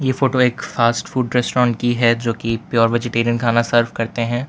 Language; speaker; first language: Hindi; non-native, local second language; Gujarati